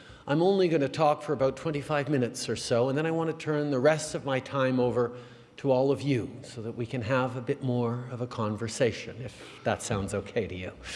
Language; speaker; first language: English; early bilingual, other home language; French